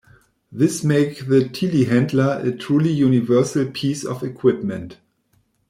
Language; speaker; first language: English; non-native, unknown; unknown